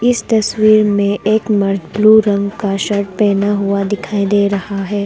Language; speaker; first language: Hindi; non-native, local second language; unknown